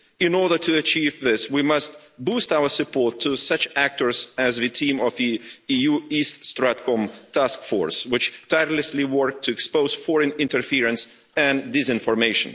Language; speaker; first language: English; non-native, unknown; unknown